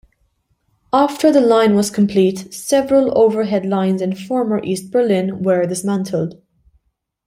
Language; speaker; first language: English; non-native, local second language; Maltese